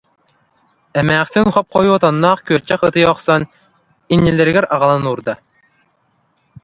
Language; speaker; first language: Yakut; native; Yakut